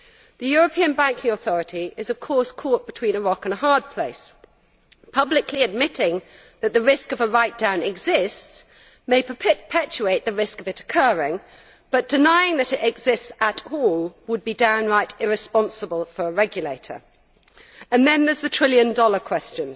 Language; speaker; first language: English; native; English